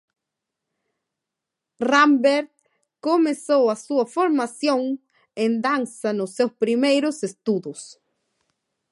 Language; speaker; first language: Galician; native; Galician